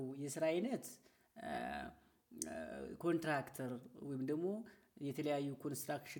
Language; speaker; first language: Amharic; native; Amharic